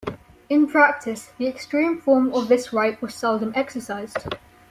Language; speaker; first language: English; native; English